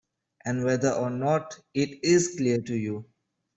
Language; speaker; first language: English; non-native, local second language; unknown